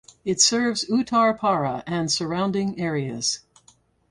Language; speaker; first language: English; native; English